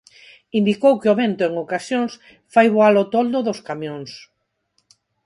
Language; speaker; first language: Galician; non-native, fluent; Spanish